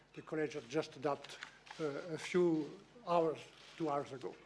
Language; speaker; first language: English; non-native, fluent; French